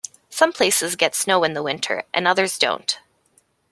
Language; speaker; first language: English; native; English